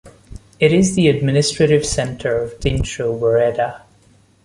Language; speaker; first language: English; non-native, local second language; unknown